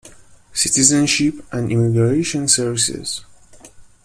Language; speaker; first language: English; native; English